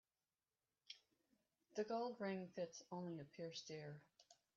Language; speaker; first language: English; native; English